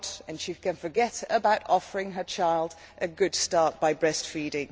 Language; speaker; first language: English; non-native, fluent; Dutch